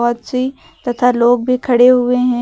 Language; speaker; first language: Hindi; native; Hindi